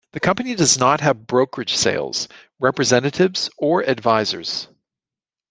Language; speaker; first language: English; native; English